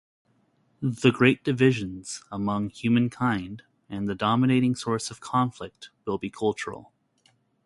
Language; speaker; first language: English; native; English